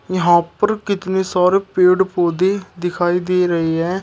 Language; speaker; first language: Hindi; native; Hindi